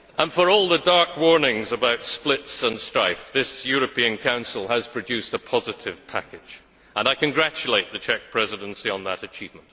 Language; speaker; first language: English; native; English